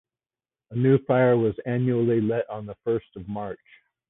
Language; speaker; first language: English; native; English